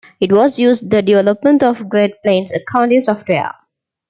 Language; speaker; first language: English; non-native, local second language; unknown